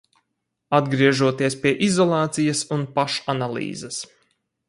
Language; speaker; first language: Latvian; native; Latvian